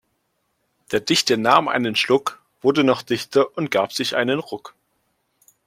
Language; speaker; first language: German; native; German